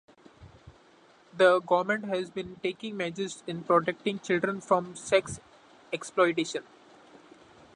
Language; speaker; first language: English; non-native, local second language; Marathi